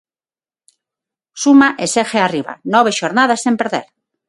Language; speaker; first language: Galician; non-native, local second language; Spanish